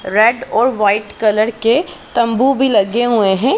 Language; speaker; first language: Hindi; non-native, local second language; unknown